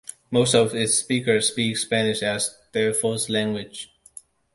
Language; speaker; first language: English; non-native, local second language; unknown